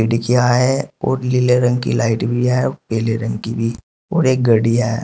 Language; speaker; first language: Hindi; native; Hindi